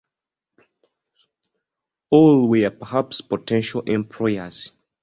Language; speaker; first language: English; non-native, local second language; Ganda